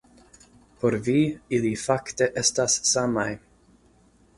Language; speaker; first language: Esperanto; non-native, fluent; English